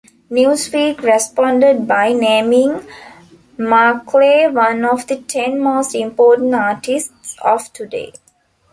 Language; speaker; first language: English; non-native, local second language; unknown